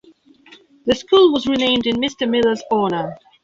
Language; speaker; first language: English; non-native, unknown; Belarusian